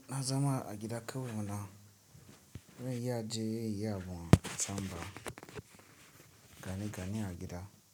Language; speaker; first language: Hausa; non-native, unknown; Tiv